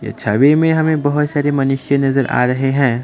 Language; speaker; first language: Hindi; non-native, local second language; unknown